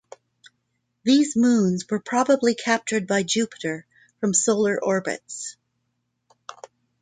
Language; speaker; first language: English; non-native, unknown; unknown